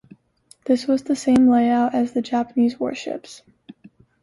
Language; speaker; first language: English; native; English